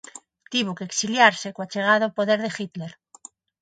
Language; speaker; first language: Galician; non-native, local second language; Spanish